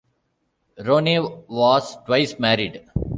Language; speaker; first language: English; non-native, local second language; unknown